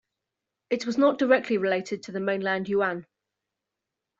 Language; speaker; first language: English; native; English